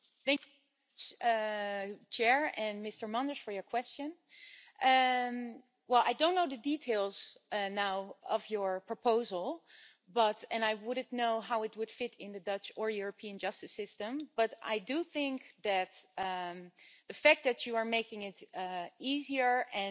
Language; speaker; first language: English; non-native, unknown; Dutch